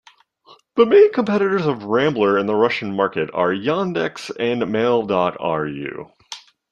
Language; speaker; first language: English; native; English